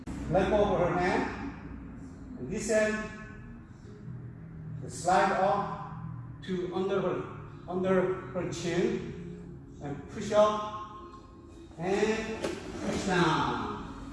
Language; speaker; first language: English; non-native, fluent; Korean